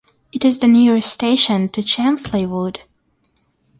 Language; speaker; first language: English; non-native, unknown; Russian